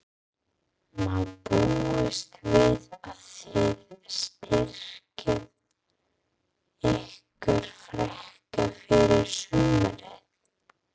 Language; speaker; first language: Icelandic; non-native, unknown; English